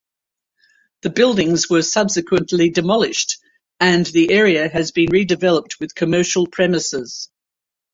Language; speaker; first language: English; native; English